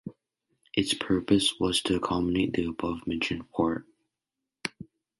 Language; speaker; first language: English; native; English